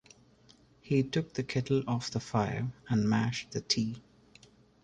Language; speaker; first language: English; non-native, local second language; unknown